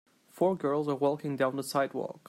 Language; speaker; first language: English; non-native, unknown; Turkish